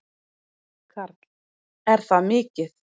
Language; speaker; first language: Icelandic; native; Icelandic